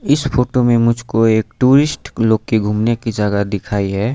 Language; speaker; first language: Hindi; non-native, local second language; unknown